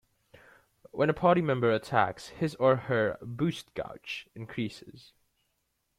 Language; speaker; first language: English; native; English